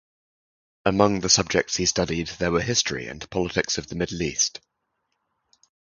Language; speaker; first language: English; native; English